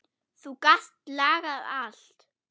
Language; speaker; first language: Icelandic; non-native, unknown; German